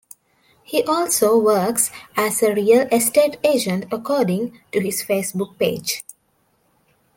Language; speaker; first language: English; non-native, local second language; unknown